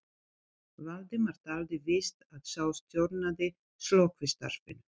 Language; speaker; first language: Icelandic; non-native, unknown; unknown